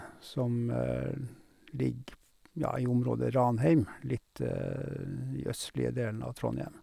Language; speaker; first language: Norwegian; native; Norwegian